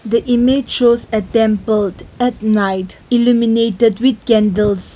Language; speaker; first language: English; non-native, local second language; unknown